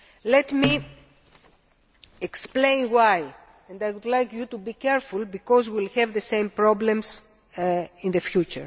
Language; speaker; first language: English; non-native, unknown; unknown